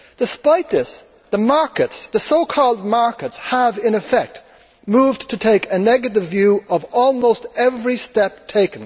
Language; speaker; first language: English; native; English